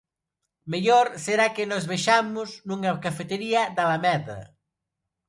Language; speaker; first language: Galician; non-native, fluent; Spanish